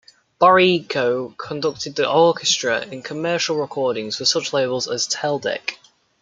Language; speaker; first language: English; native; English